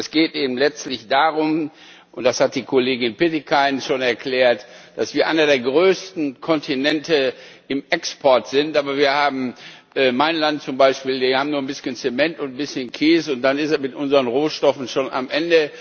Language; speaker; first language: German; non-native, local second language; Luxembourgish